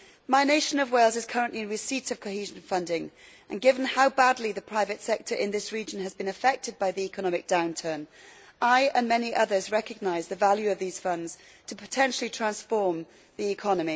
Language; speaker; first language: English; native; English